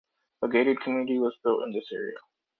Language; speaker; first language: English; native; English